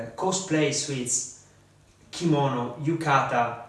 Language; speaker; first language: English; non-native, learner; Italian